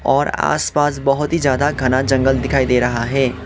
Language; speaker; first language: Hindi; non-native, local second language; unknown